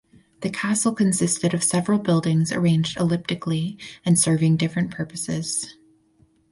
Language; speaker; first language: English; native; English